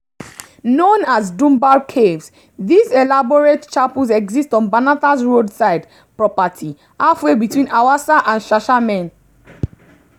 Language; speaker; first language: English; non-native, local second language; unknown